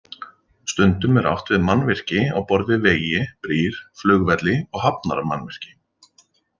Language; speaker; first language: Icelandic; native; Icelandic